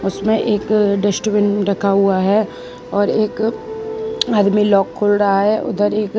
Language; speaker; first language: Hindi; non-native, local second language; Gujarati